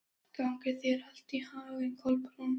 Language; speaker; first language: Icelandic; non-native, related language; Danish